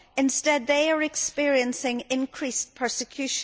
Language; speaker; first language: English; native; English